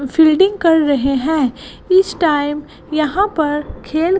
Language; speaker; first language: Hindi; non-native, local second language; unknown